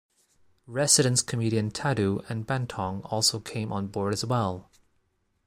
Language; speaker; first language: English; non-native, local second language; Cantonese